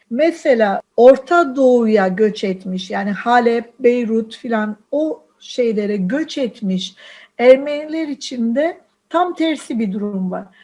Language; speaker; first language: Turkish; non-native, local second language; Armenian